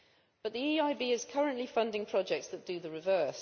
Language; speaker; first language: English; native; English